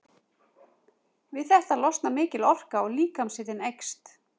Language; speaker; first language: Icelandic; native; Icelandic